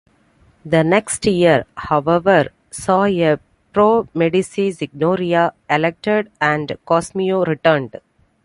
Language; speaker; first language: English; non-native, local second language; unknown